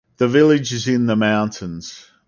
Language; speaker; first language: English; native; English